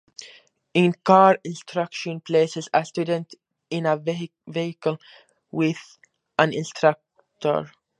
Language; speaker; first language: English; native; English